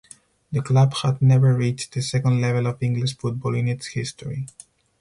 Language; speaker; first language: English; non-native, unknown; Spanish